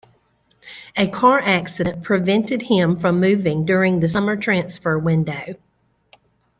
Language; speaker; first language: English; native; English